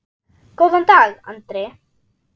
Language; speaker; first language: Icelandic; non-native, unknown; German